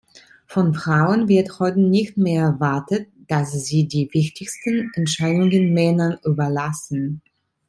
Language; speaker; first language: German; non-native, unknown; Italian